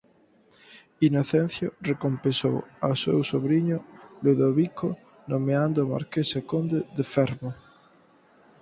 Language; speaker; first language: Galician; native; Galician